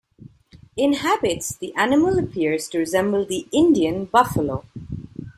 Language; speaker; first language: English; non-native, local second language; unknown